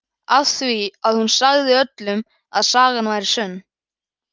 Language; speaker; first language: Icelandic; native; Icelandic